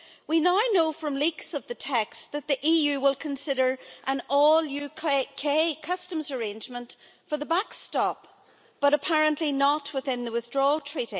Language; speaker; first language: English; native; English